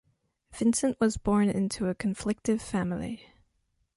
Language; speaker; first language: English; non-native, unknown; French